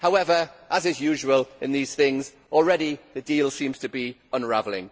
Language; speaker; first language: English; native; English